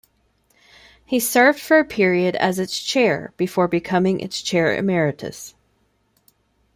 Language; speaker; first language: English; native; English